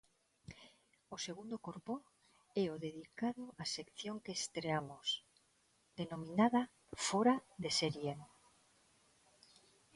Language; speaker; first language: Galician; non-native, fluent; Spanish